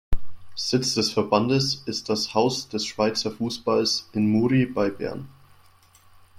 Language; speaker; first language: German; native; German